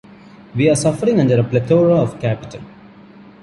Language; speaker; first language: English; non-native, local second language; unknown